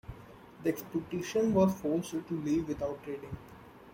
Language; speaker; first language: English; non-native, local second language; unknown